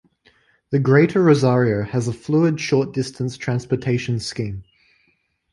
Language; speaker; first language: English; native; English